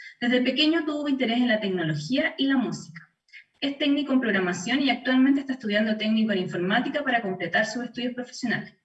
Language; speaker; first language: Spanish; native; Spanish